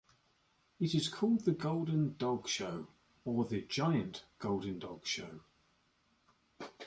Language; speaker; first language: English; native; English